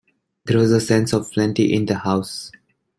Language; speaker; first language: English; non-native, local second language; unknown